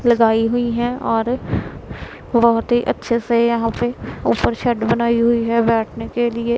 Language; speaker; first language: Hindi; non-native, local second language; Punjabi